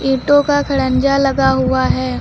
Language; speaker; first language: Hindi; native; Hindi